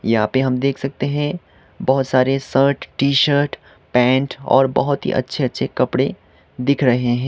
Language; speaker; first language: Hindi; non-native, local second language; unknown